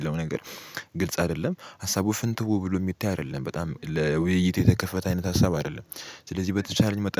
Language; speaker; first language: Amharic; native; Amharic